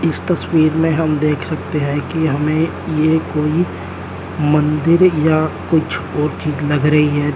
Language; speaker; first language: Hindi; native; Hindi